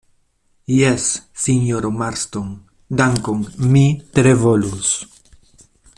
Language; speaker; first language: Esperanto; non-native, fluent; Spanish